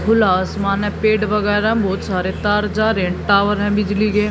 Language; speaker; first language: Hindi; native; Hindi